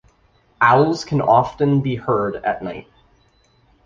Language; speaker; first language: English; native; English